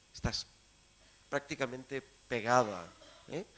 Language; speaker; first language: Spanish; native; Spanish